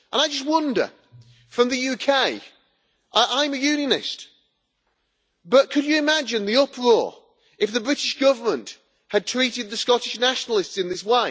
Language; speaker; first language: English; native; English